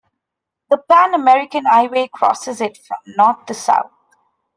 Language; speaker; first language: English; non-native, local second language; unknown